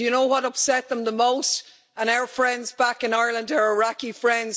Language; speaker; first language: English; native; English